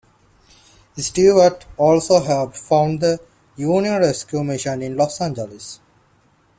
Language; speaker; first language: English; non-native, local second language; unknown